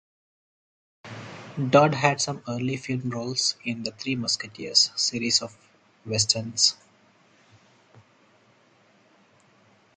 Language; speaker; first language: English; non-native, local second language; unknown